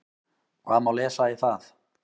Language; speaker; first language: Icelandic; native; Icelandic